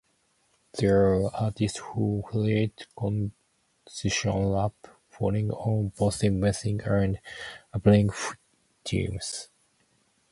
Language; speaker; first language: English; non-native, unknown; Japanese